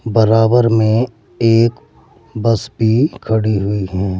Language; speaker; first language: Hindi; native; Hindi